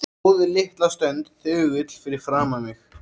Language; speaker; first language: Icelandic; native; Icelandic